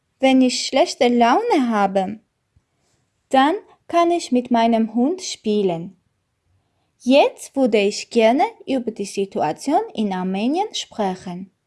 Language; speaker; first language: German; non-native, learner; Armenian